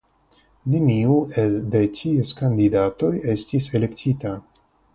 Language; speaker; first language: Esperanto; non-native, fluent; Russian